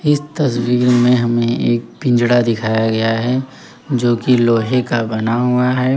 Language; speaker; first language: Hindi; native; Hindi